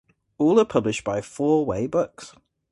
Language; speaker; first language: English; native; English